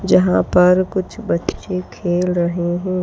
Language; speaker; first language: Hindi; native; Hindi